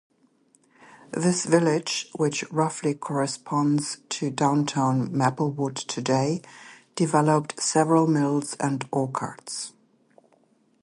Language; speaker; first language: English; native; English